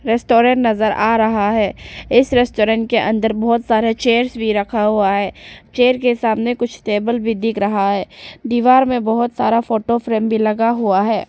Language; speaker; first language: Hindi; non-native, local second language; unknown